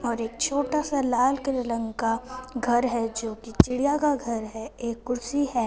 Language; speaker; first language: Hindi; non-native, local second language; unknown